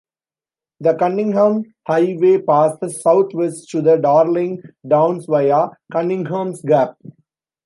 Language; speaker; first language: English; non-native, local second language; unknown